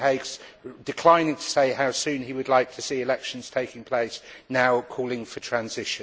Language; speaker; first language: English; native; English